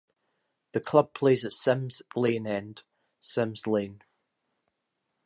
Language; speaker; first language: English; native; English